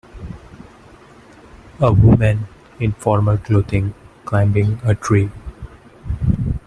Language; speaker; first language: English; non-native, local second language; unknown